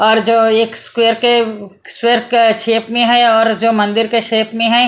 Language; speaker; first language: Hindi; non-native, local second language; Punjabi